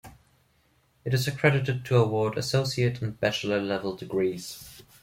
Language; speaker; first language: English; non-native, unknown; German